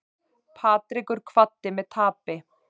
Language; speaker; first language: Icelandic; native; Icelandic